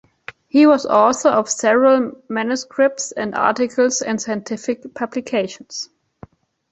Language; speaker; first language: English; non-native, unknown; German